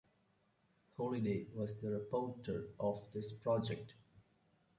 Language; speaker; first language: English; non-native, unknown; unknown